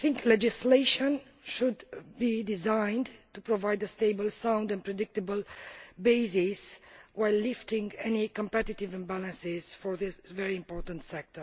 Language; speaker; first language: English; non-native, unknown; Romanian